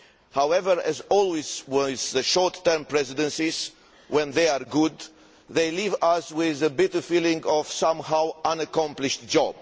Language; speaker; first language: English; non-native, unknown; Romanian